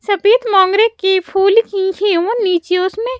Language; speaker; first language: Hindi; native; Hindi